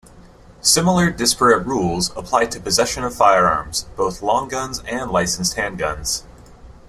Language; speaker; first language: English; native; English